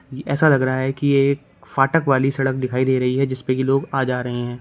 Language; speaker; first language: Hindi; native; Hindi